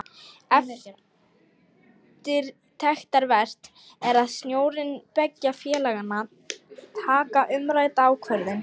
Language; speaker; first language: Icelandic; non-native, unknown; Lithuanian